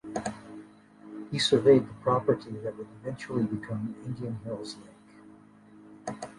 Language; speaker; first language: English; native; English